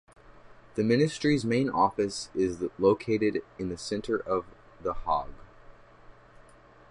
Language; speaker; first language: English; native; English